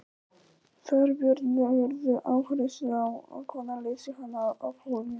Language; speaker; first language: Icelandic; non-native, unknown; Polish